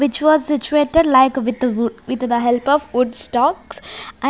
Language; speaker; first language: English; non-native, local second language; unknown